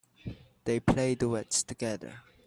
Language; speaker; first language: English; non-native, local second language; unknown